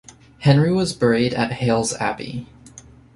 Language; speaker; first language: English; native; English